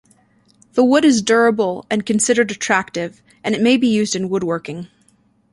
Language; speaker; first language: English; native; English